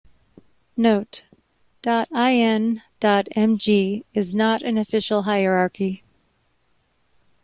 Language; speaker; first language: English; native; English